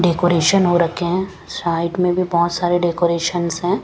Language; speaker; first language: Hindi; non-native, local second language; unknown